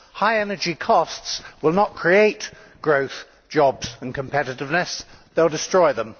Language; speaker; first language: English; native; English